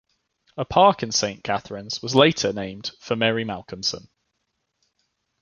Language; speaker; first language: English; native; English